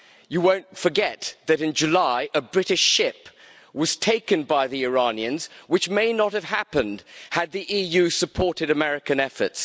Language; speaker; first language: English; native; English